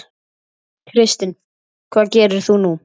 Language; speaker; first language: Icelandic; native; Icelandic